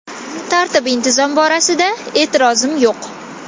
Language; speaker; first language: Uzbek; non-native, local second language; Kazakh